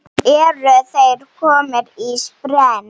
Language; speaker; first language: Icelandic; non-native, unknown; Slovenian